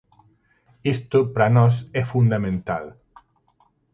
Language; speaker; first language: Galician; native; Galician